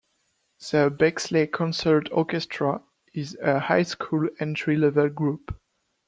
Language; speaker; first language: English; non-native, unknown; French